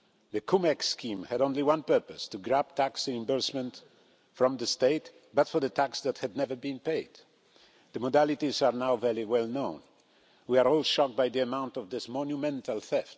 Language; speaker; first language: English; non-native, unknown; Polish